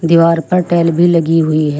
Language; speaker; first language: Hindi; native; Hindi